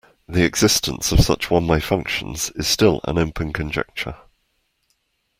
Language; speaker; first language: English; native; English